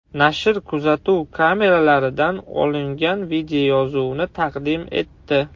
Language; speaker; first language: Uzbek; non-native, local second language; Russian